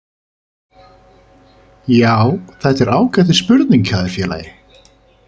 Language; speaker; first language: Icelandic; native; Icelandic